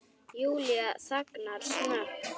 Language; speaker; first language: Icelandic; native; Icelandic